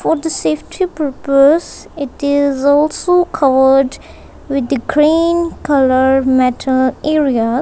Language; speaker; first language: English; non-native, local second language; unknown